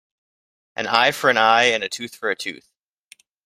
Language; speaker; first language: English; native; English